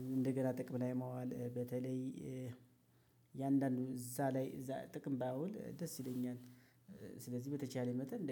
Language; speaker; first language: Amharic; native; Amharic